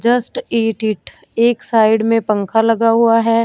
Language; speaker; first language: Hindi; non-native, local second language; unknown